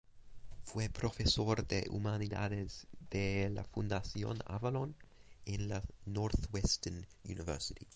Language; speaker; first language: Spanish; non-native, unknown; English